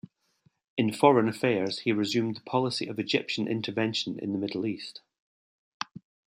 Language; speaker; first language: English; native; English